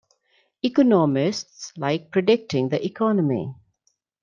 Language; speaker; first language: English; non-native, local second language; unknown